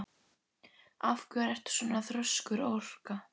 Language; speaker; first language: Icelandic; native; Icelandic